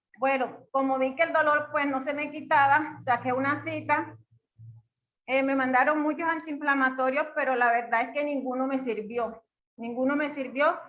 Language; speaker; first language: Spanish; native; Spanish